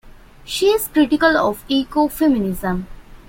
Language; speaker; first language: English; non-native, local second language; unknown